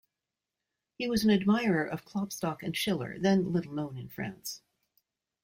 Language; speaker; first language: English; native; English